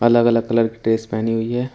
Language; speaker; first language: Hindi; native; Hindi